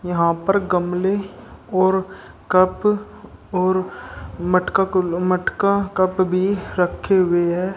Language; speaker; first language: Hindi; native; Hindi